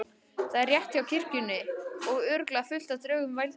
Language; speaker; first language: Icelandic; native; Icelandic